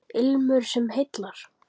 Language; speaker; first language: Icelandic; native; Icelandic